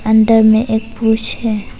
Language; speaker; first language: Hindi; non-native, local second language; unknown